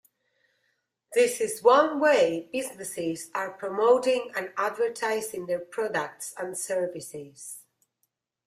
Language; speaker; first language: English; non-native, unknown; Spanish